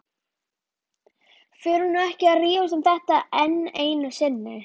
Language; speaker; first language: Icelandic; native; Icelandic